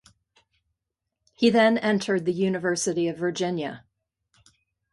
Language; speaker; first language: English; native; English